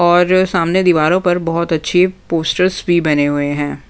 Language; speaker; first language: Hindi; non-native, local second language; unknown